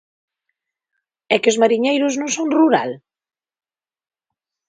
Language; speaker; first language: Galician; native; Galician